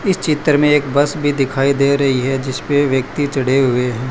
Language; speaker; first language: Hindi; non-native, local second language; Gujarati